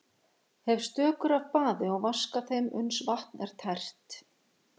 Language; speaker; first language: Icelandic; native; Icelandic